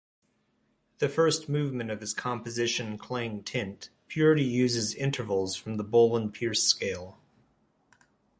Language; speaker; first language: English; native; English